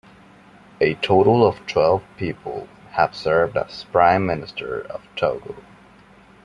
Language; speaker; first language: English; non-native, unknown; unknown